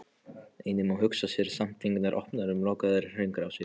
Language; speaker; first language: Icelandic; non-native, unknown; Polish